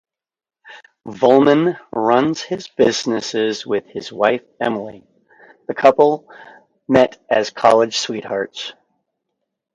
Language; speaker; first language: English; native; English